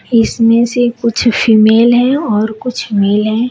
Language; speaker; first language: Hindi; native; Hindi